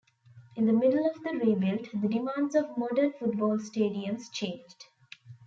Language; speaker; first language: English; non-native, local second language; Tamil